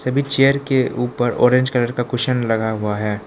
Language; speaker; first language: Hindi; non-native, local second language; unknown